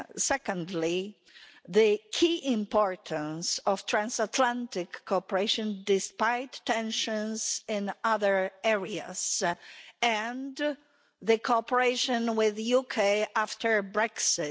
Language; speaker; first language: English; non-native, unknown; Polish